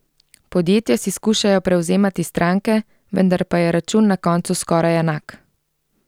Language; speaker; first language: Slovenian; native; Slovenian